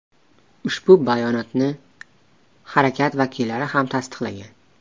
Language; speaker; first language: Uzbek; non-native, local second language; Tajik